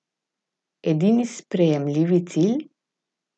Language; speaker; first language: Slovenian; native; Slovenian